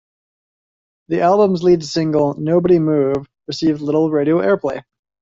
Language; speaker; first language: English; native; English